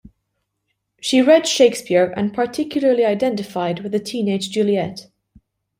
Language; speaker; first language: English; non-native, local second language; Maltese